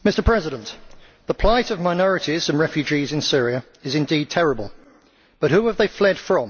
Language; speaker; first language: English; native; English